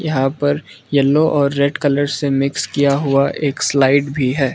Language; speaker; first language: Hindi; non-native, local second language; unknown